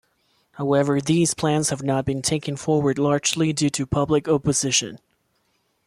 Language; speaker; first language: English; non-native, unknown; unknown